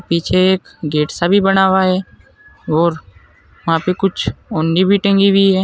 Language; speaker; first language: Hindi; native; Hindi